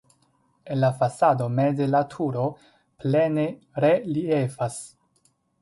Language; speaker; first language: Esperanto; non-native, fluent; Chinese